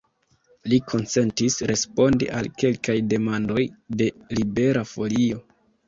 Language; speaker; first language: Esperanto; non-native, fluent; Kinyarwanda